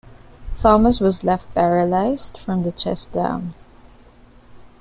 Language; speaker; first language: English; non-native, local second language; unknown